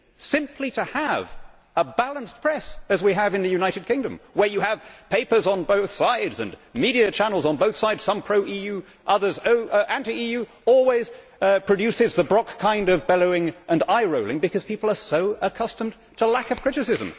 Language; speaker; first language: English; native; English